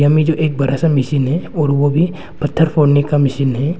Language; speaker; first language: Hindi; non-native, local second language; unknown